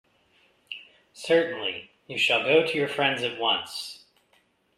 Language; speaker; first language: English; native; English